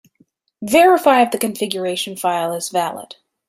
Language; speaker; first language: English; native; English